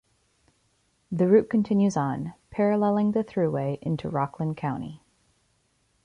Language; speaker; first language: English; native; English